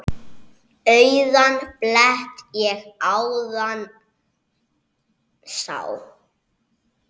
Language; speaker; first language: Icelandic; native; Icelandic